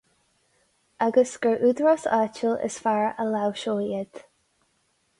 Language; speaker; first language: Irish; non-native, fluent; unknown